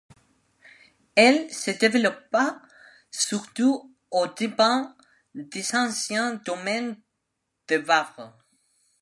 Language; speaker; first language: French; non-native, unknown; Spanish